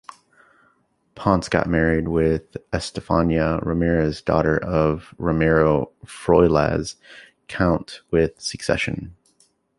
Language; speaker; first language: English; native; English